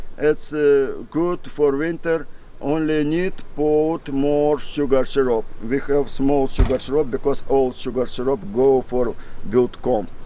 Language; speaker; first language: English; non-native, learner; Russian